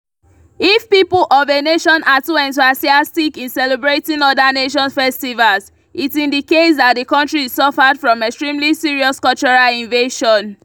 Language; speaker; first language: English; non-native, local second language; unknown